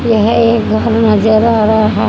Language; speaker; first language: Hindi; native; Hindi